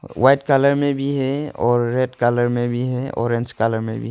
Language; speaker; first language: Hindi; non-native, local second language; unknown